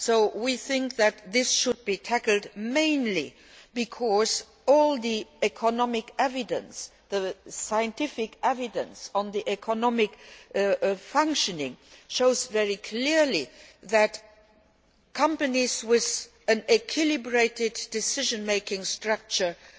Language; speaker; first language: English; non-native, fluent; Luxembourgish